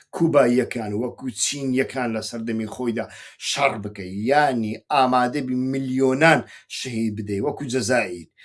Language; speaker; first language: Central Kurdish; non-native, local second language; Kurdish